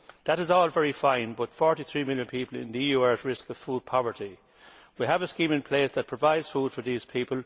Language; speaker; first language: English; native; English